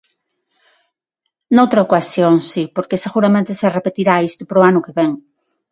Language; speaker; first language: Galician; non-native, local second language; Spanish